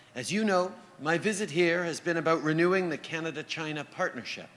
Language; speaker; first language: English; native; English